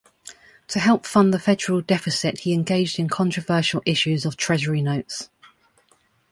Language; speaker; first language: English; native; English